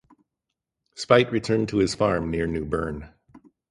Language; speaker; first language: English; native; English